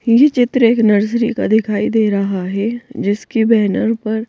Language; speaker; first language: Hindi; native; Hindi